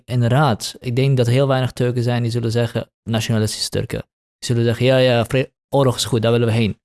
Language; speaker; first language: Dutch; early bilingual, other home language; Kurdish